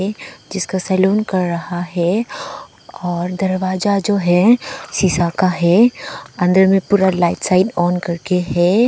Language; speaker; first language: Hindi; non-native, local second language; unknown